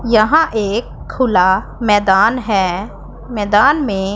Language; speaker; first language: Hindi; non-native, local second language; Punjabi